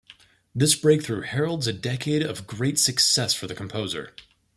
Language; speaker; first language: English; native; English